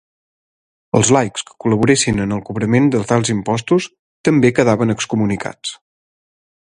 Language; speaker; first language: Catalan; native; Catalan